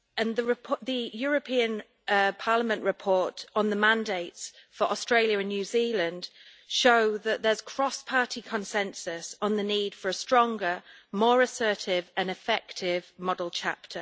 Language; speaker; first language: English; native; English